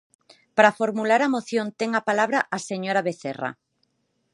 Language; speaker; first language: Galician; non-native, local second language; Spanish